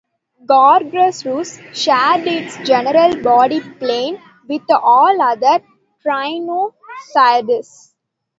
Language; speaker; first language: English; non-native, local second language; Tamil